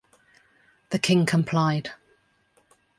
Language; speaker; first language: English; native; English